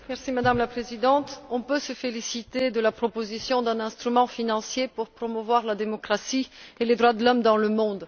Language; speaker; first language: French; non-native, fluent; Bulgarian